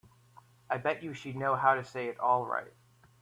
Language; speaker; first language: English; native; English